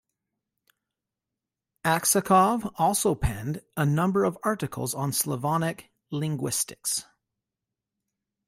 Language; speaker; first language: English; native; English